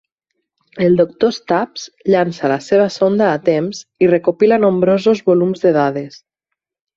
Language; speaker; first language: Catalan; native; Catalan